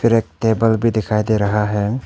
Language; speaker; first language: Hindi; non-native, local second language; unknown